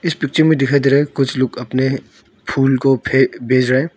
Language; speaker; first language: Hindi; non-native, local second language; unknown